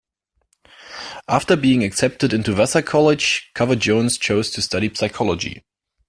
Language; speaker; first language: English; non-native, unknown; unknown